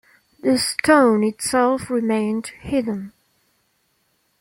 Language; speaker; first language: English; non-native, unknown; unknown